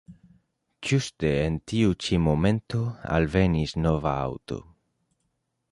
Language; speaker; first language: Esperanto; non-native, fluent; Spanish